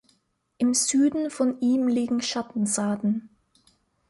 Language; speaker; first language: German; native; German